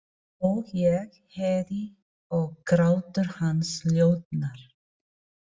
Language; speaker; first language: Icelandic; non-native, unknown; Filipino